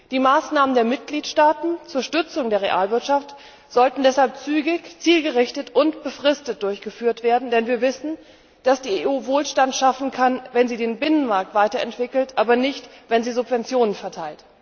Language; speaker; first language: German; native; German